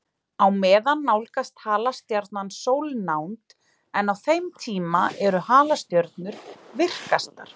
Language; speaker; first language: Icelandic; native; Icelandic